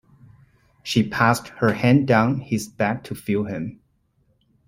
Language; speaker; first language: English; non-native, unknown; Chinese